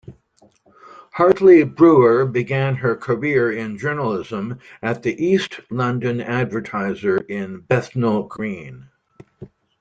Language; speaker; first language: English; native; English